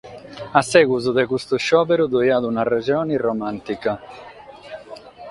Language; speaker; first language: Sardinian; non-native, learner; Catalan